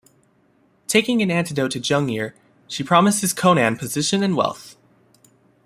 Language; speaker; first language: English; native; English